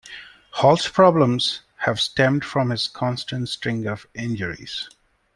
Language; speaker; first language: English; non-native, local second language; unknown